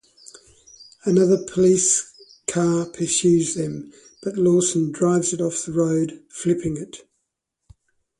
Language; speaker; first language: English; native; English